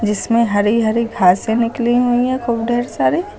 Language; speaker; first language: Hindi; native; Hindi